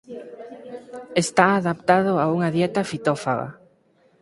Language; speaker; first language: Galician; native; Galician